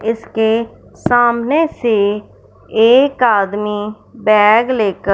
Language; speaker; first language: Hindi; non-native, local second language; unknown